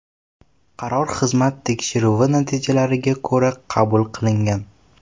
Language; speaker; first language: Uzbek; native; Uzbek